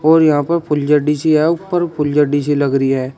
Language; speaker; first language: Hindi; native; Hindi